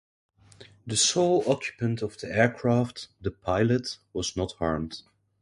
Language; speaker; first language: English; non-native, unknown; Dutch